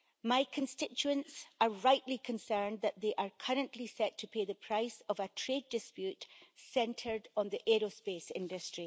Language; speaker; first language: English; native; English